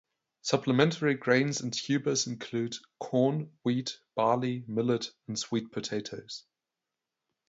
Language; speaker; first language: English; non-native, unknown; German